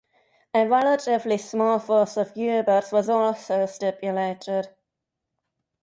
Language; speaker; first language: English; native; English